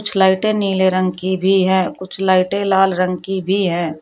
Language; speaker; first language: Hindi; native; Hindi